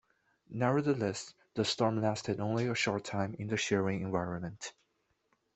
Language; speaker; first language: English; non-native, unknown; Chinese